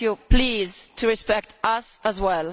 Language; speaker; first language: English; non-native, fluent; Italian